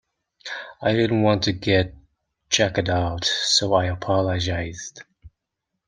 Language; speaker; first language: English; non-native, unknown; Mongolian